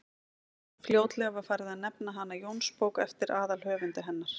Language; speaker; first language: Icelandic; native; Icelandic